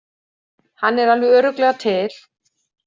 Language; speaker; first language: Icelandic; non-native, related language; Swedish